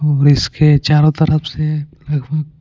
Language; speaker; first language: Hindi; non-native, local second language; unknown